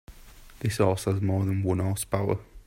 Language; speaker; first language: English; native; English